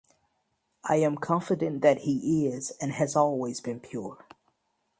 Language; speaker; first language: English; native; English